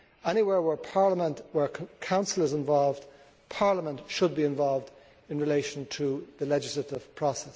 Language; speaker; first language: English; native; English